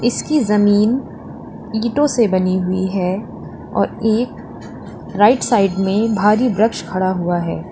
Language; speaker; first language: Hindi; native; Hindi